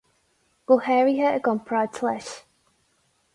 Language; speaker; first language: Irish; non-native, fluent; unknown